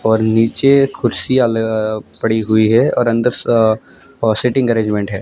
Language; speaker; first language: Hindi; non-native, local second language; Gujarati